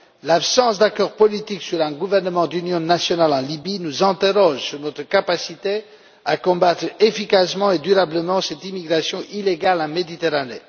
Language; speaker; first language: French; non-native, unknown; Romanian